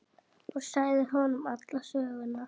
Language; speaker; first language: Icelandic; native; Icelandic